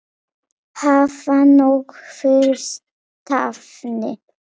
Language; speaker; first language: Icelandic; non-native, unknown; Polish